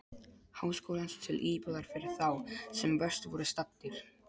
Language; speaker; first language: Icelandic; non-native, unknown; Polish